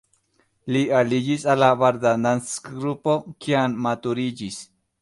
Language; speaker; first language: Esperanto; non-native, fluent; Spanish